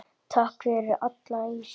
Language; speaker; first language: Icelandic; native; Icelandic